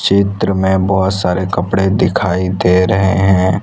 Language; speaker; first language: Hindi; non-native, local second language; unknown